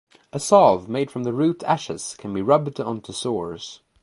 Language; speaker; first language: English; native; English